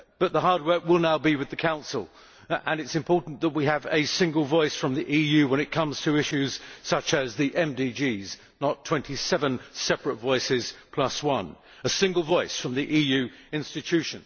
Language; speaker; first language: English; native; English